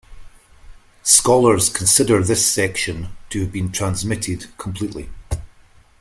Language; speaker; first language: English; native; English